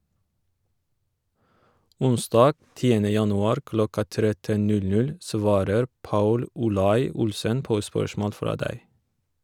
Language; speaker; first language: Norwegian; non-native, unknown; Kurdish